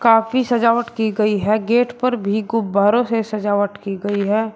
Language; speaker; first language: Hindi; native; Hindi